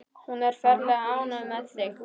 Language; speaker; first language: Icelandic; non-native, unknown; Polish